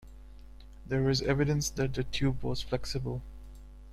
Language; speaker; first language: English; non-native, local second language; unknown